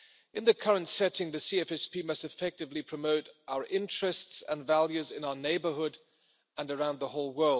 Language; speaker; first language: English; non-native, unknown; German